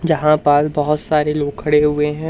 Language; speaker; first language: Hindi; native; Hindi